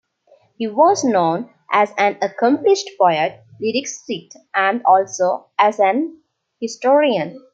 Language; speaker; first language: English; non-native, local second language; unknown